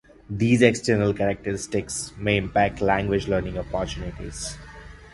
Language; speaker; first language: English; non-native, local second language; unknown